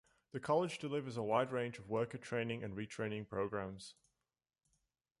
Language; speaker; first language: English; native; English